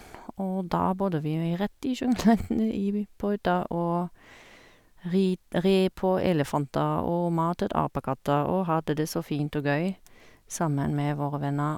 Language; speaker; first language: Norwegian; non-native, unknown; German